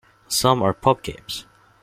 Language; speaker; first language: English; non-native, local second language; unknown